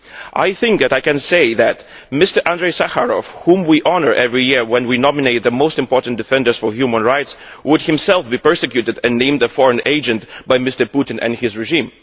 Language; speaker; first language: English; non-native, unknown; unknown